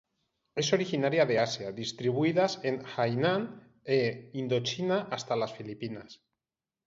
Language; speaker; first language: Spanish; non-native, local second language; Catalan